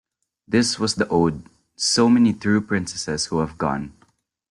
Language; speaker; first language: English; non-native, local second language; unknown